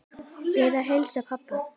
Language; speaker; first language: Icelandic; native; Icelandic